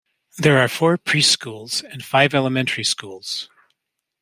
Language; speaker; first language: English; native; English